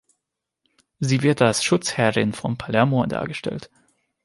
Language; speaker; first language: German; non-native, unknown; Hungarian